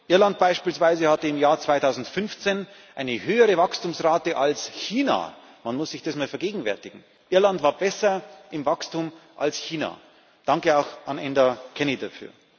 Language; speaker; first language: German; native; German